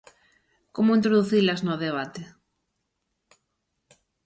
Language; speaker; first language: Galician; native; Galician